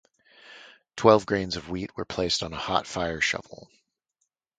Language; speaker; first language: English; native; English